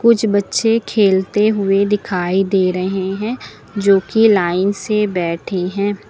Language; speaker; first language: Hindi; native; Hindi